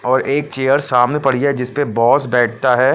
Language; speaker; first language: Hindi; non-native, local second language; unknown